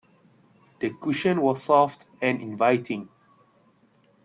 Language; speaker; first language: English; non-native, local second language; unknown